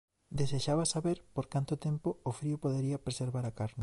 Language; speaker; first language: Galician; native; Galician